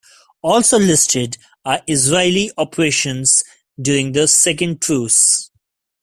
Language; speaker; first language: English; non-native, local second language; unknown